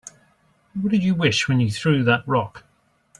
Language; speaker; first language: English; native; English